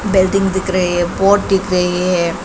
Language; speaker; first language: Hindi; non-native, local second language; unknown